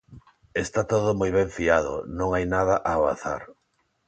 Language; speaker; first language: Galician; non-native, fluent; Spanish